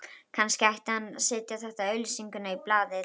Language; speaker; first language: Icelandic; native; Icelandic